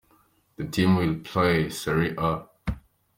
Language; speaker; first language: English; non-native, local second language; Kinyarwanda